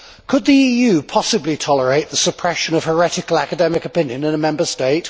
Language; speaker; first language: English; native; English